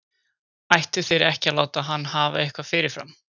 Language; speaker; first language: Icelandic; native; Icelandic